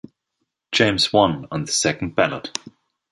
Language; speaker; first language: English; non-native, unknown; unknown